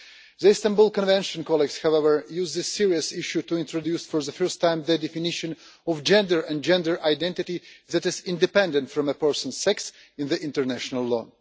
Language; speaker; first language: English; non-native, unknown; Russian